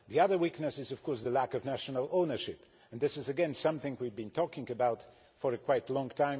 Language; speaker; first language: English; non-native, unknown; Polish